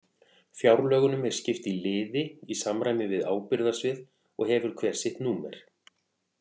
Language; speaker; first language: Icelandic; native; Icelandic